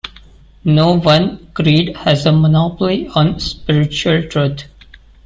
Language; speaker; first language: English; non-native, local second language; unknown